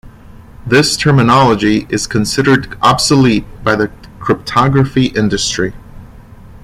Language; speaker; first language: English; non-native, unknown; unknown